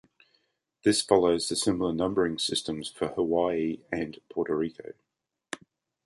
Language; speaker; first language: English; native; English